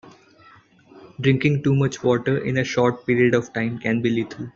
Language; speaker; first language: English; non-native, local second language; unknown